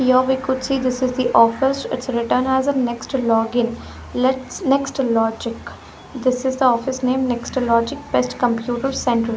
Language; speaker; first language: English; non-native, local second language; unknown